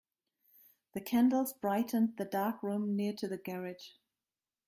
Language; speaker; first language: English; non-native, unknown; German